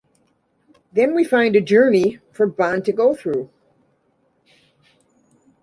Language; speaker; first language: English; native; English